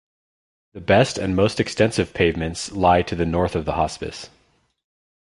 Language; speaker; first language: English; native; English